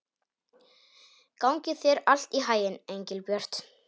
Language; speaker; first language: Icelandic; non-native, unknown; Polish